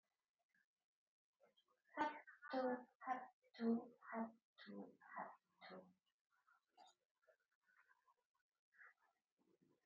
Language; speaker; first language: Icelandic; native; Icelandic